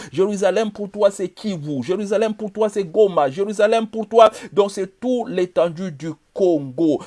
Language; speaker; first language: French; non-native, local second language; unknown